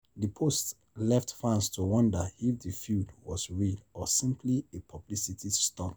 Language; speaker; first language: English; non-native, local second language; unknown